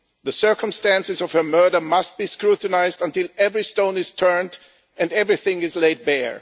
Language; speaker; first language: English; non-native, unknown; German